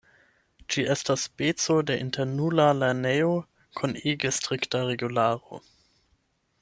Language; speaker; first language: Esperanto; non-native, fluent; German